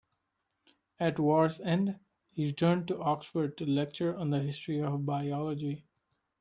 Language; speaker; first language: English; non-native, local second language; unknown